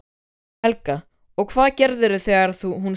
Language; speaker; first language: Icelandic; native; Icelandic